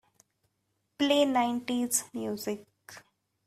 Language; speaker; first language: English; non-native, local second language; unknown